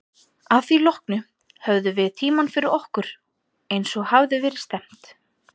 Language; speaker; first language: Icelandic; native; Icelandic